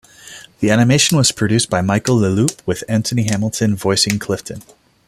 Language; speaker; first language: English; non-native, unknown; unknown